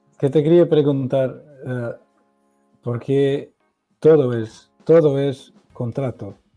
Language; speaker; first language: Spanish; non-native, related language; Portuguese